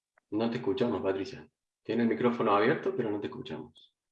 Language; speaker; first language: Spanish; native; Spanish